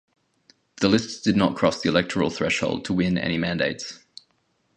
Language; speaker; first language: English; native; English